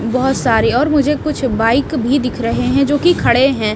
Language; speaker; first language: Hindi; native; Hindi